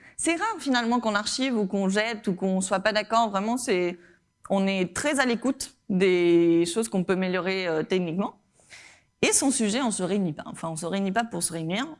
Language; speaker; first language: French; non-native, fluent; Spanish